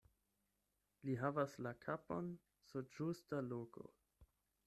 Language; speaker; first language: Esperanto; non-native, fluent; German